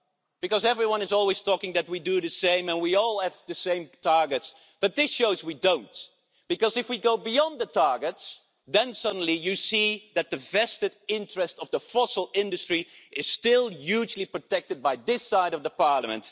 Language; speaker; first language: English; non-native, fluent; Dutch